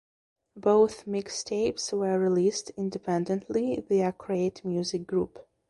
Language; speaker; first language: English; non-native, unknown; Belarusian